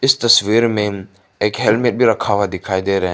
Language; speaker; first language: Hindi; non-native, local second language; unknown